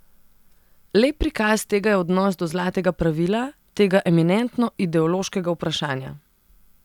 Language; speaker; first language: Slovenian; non-native, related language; Serbian